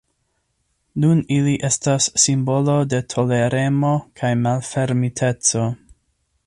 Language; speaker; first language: Esperanto; non-native, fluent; English